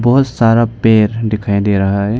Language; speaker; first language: Hindi; non-native, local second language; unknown